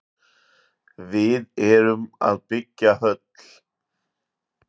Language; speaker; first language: Icelandic; native; Icelandic